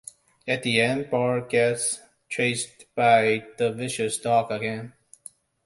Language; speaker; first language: English; non-native, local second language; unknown